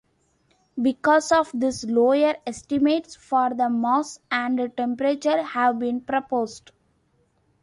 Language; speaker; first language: English; non-native, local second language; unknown